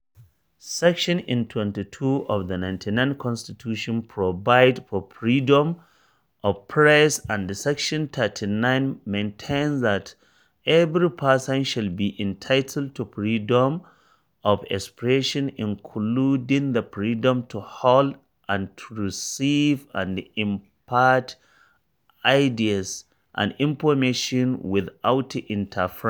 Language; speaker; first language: English; non-native, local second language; Hausa